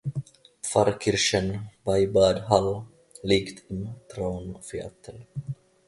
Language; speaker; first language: German; non-native, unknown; Finnish